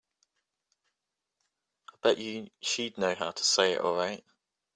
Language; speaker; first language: English; native; English